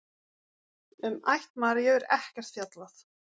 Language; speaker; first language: Icelandic; native; Icelandic